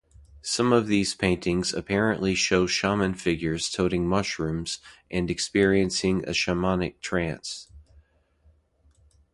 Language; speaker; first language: English; native; English